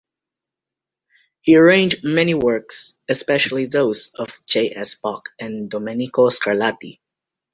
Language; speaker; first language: English; native; English